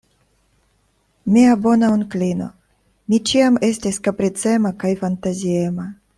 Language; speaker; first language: Esperanto; non-native, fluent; Russian